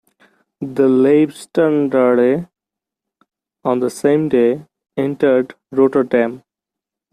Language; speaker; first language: English; non-native, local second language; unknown